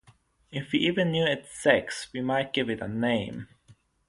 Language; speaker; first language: English; non-native, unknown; German